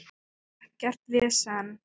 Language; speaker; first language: Icelandic; non-native, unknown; Thai